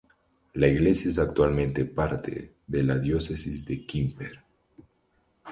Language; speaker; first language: Spanish; native; Spanish